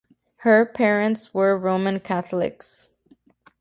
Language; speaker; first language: English; native; English